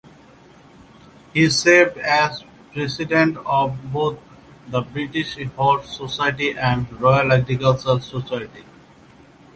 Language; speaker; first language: English; native; English